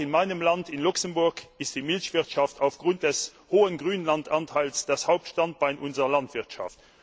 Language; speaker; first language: German; non-native, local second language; Luxembourgish